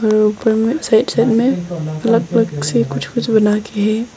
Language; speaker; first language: Hindi; non-native, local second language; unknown